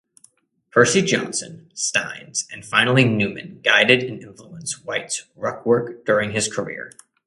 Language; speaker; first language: English; native; English